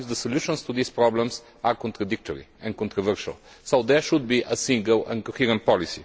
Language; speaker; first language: English; non-native, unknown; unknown